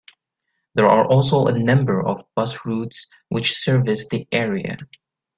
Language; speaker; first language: English; native; English